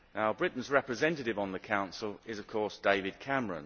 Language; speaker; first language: English; native; English